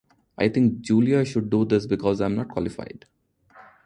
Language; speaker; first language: English; non-native, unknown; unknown